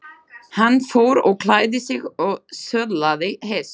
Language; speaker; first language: Icelandic; non-native, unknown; Slovak